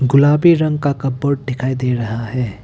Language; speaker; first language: Hindi; non-native, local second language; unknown